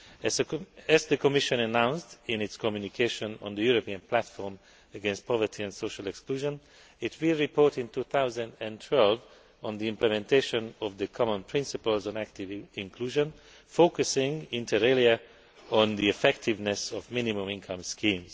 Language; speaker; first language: English; non-native, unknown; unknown